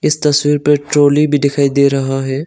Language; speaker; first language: Hindi; non-native, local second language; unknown